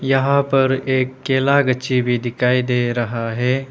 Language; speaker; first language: Hindi; non-native, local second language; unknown